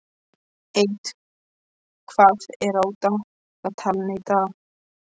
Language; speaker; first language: Icelandic; non-native, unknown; Polish